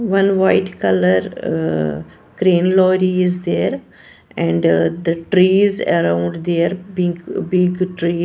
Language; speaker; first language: English; non-native, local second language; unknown